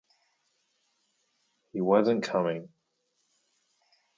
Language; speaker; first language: English; native; English